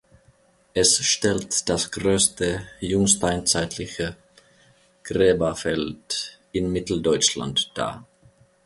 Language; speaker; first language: German; non-native, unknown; Finnish